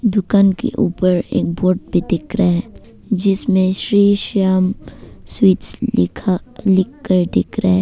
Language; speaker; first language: Hindi; non-native, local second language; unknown